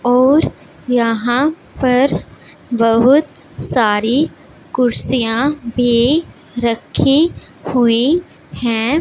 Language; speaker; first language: Hindi; non-native, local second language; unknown